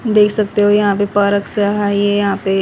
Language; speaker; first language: Hindi; native; Hindi